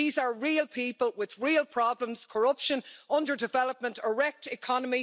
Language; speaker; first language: English; native; English